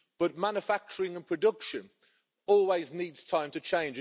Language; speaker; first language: English; native; English